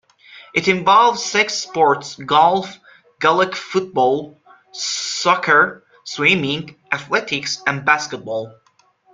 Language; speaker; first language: English; non-native, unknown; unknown